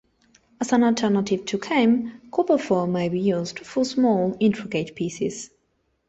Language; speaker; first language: English; non-native, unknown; Spanish